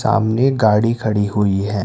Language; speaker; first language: Hindi; non-native, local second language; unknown